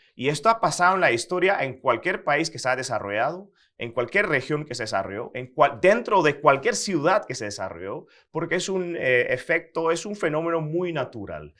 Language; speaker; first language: Spanish; non-native, fluent; Dutch